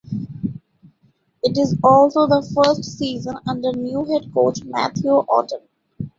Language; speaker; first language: English; non-native, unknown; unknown